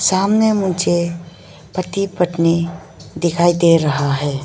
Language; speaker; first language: Hindi; non-native, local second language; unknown